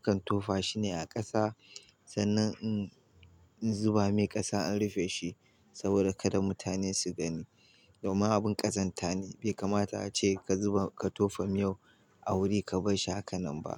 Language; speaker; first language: Hausa; native; Hausa